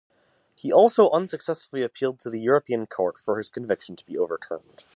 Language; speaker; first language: English; native; English